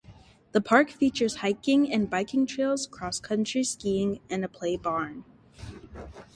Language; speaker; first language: English; native; English